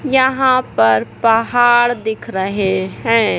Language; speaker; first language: Hindi; native; Hindi